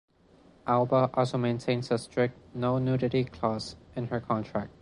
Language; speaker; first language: English; non-native, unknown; Spanish